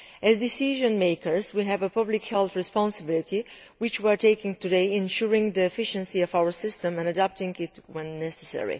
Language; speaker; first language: English; non-native, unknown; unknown